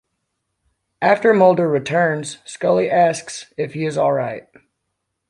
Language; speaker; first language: English; native; English